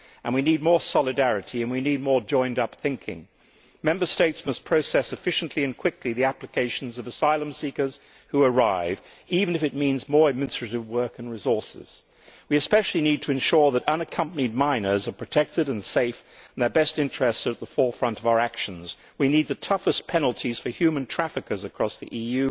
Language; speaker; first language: English; native; English